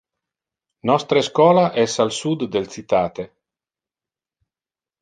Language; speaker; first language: Interlingua; non-native, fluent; Italian